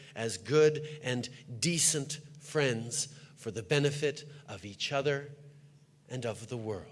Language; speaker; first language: English; early bilingual, other home language; French